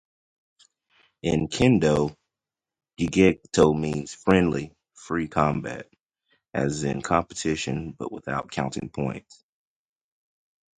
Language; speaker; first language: English; native; English